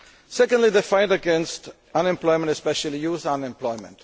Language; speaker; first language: English; non-native, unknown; German